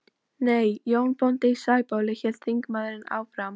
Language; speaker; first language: Icelandic; non-native, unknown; Polish